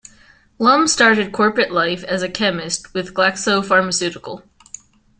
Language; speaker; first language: English; native; English